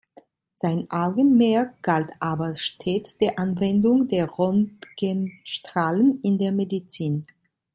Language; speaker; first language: German; non-native, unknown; Italian